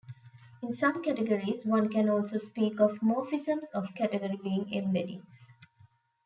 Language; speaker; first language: English; non-native, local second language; Tamil